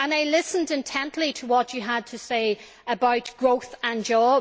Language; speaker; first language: English; native; English